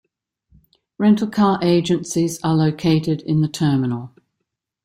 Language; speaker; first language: English; native; English